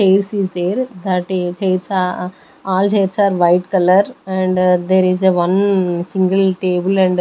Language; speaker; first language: English; non-native, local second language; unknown